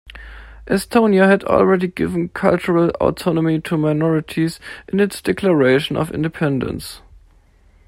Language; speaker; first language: English; non-native, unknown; German